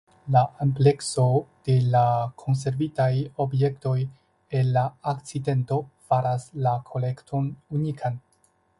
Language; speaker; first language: Esperanto; non-native, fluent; Chinese